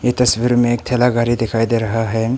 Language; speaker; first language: Hindi; non-native, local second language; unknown